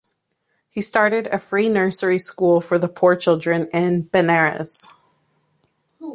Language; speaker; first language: English; native; English